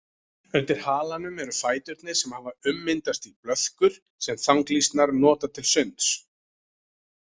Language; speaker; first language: Icelandic; native; Icelandic